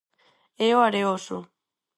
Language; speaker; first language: Galician; non-native, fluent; Spanish